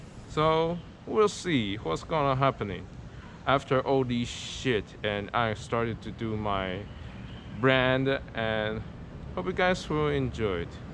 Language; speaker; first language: English; non-native, learner; Chinese